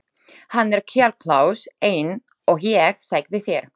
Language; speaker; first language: Icelandic; non-native, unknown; Slovak